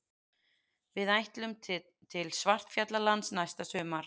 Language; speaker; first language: Icelandic; native; Icelandic